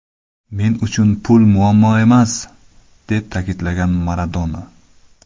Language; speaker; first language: Uzbek; non-native, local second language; Kara-Kalpak